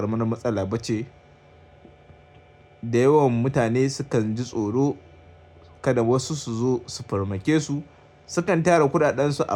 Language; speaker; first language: Hausa; native; Hausa